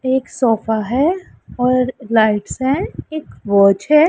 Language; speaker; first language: Hindi; non-native, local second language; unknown